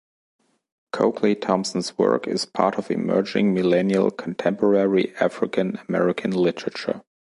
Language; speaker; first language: English; non-native, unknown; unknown